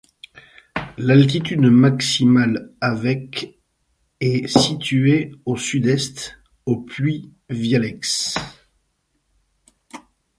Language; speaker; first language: French; native; French